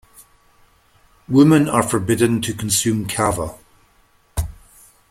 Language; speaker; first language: English; native; English